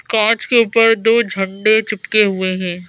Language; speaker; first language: Hindi; native; Hindi